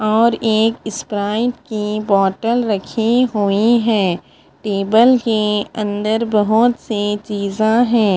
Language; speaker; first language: Hindi; non-native, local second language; Punjabi